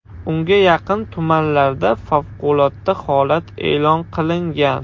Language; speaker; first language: Uzbek; non-native, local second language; Russian